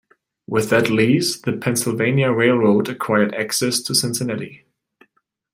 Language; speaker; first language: English; non-native, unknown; German